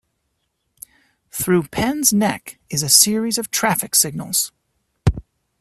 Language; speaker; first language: English; native; English